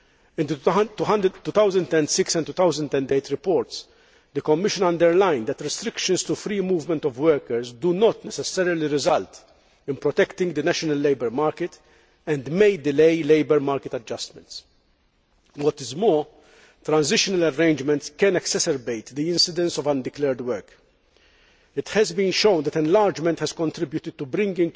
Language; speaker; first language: English; non-native, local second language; Maltese